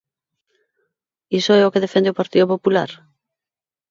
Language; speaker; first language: Galician; non-native, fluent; Spanish